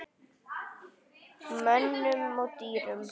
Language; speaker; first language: Icelandic; native; Icelandic